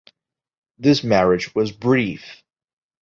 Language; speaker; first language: English; non-native, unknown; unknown